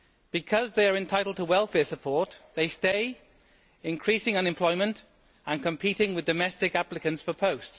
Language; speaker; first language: English; native; English